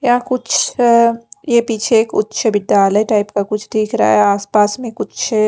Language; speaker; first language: Hindi; non-native, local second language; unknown